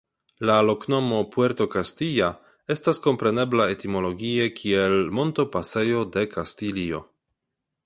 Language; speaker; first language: Esperanto; non-native, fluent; Polish